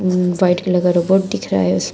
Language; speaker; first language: Hindi; native; Hindi